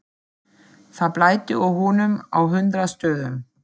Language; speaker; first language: Icelandic; non-native, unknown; German